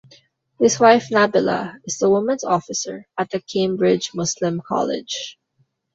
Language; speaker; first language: English; non-native, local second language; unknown